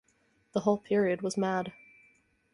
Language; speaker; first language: English; native; English